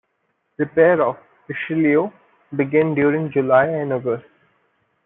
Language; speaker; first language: English; non-native, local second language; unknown